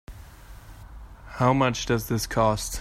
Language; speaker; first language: English; non-native, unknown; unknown